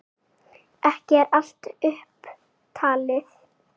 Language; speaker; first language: Icelandic; native; Icelandic